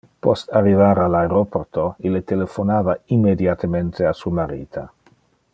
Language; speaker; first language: Interlingua; non-native, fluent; Dutch